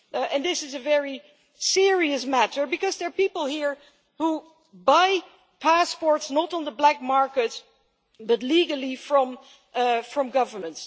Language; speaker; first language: English; non-native, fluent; Dutch